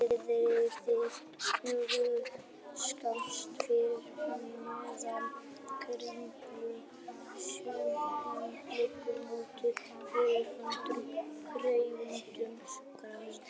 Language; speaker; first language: Icelandic; native; Icelandic